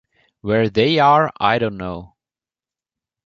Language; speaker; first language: English; non-native, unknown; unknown